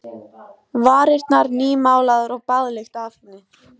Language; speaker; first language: Icelandic; native; Icelandic